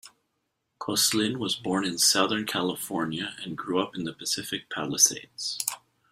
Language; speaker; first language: English; native; English